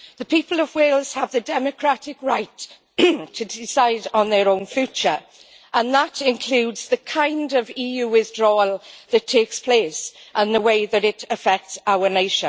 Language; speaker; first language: English; native; English